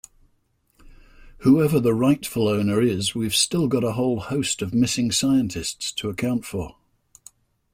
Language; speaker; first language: English; native; English